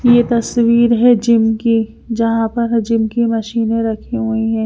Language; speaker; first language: Hindi; non-native, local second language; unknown